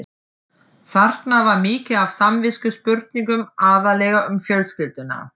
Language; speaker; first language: Icelandic; non-native, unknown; German